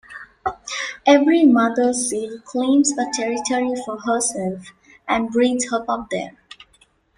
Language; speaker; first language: English; non-native, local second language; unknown